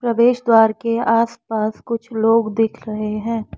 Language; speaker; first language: Hindi; non-native, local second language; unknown